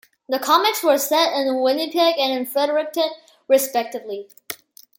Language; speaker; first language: English; non-native, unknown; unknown